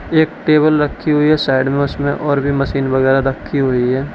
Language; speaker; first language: Hindi; native; Hindi